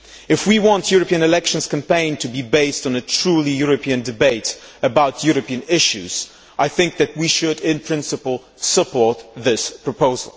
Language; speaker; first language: English; non-native, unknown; Polish